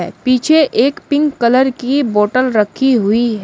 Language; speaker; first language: Hindi; native; Hindi